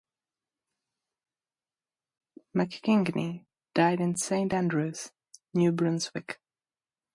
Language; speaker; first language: English; native; English